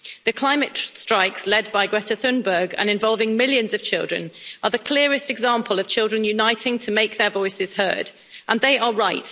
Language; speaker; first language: English; native; English